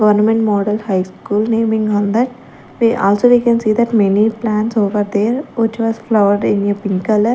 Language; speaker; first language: English; non-native, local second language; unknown